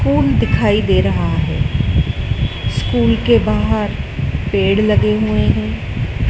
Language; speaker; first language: Hindi; native; Hindi